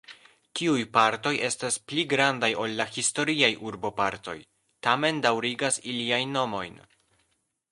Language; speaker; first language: Esperanto; non-native, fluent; Polish